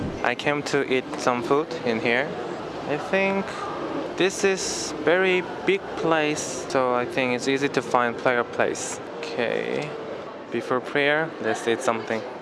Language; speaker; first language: English; non-native, fluent; Korean